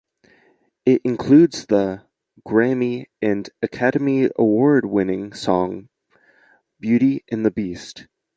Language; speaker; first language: English; native; English